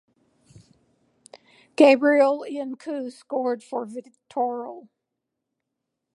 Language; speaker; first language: English; native; English